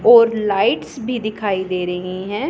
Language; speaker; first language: Hindi; non-native, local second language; Punjabi